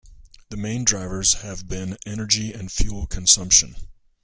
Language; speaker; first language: English; native; English